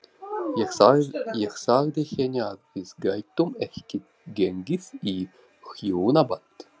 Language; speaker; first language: Icelandic; non-native, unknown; Russian